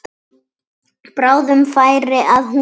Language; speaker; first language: Icelandic; native; Icelandic